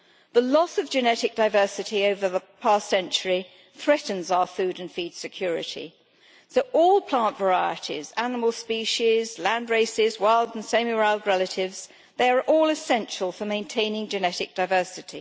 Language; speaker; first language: English; native; English